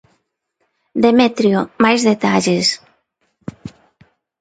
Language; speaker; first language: Galician; non-native, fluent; Spanish